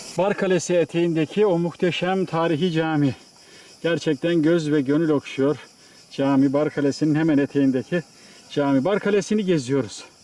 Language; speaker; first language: Turkish; native; Turkish